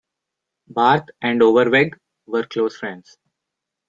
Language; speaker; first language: English; non-native, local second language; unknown